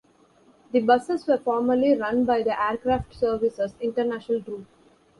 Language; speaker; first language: English; non-native, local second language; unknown